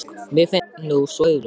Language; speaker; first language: Icelandic; native; Icelandic